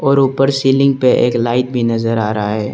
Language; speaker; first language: Hindi; non-native, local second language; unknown